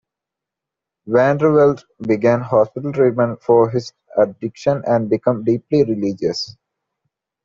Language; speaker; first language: English; non-native, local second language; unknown